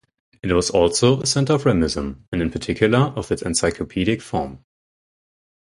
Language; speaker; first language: English; non-native, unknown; German